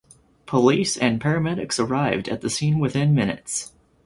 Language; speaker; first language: English; native; English